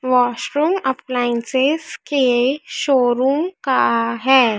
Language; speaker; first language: Hindi; native; Hindi